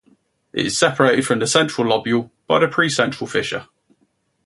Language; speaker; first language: English; native; English